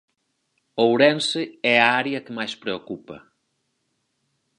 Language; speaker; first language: Galician; native; Galician